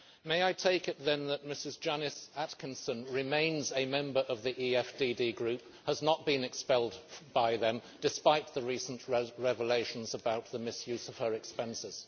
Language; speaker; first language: English; native; English